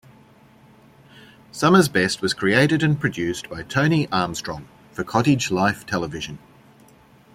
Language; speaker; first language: English; native; English